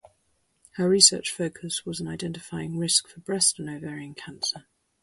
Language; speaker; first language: English; native; English